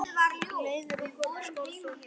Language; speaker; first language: Icelandic; native; Icelandic